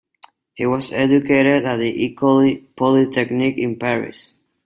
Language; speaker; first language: English; non-native, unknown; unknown